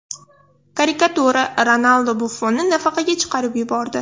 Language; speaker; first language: Uzbek; non-native, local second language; Russian